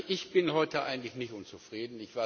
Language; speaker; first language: German; non-native, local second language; Luxembourgish